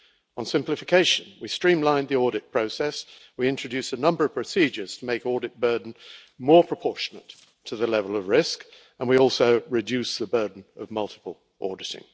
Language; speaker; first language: English; native; English